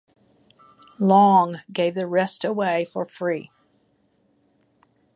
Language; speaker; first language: English; native; English